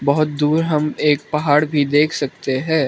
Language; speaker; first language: Hindi; non-native, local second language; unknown